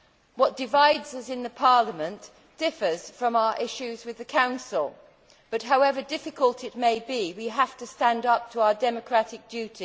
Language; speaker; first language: English; native; English